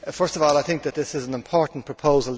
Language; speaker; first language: English; native; English